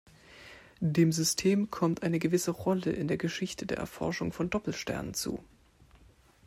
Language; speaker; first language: German; native; German